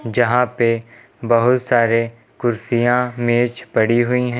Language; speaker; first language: Hindi; native; Hindi